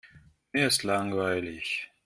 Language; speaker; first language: German; non-native, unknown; Russian